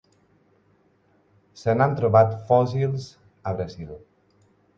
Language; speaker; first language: Catalan; non-native, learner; Spanish